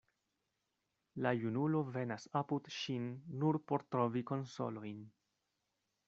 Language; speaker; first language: Esperanto; non-native, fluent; Spanish